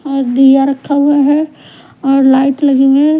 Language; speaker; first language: Hindi; non-native, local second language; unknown